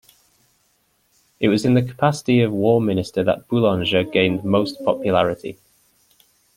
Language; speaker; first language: English; native; English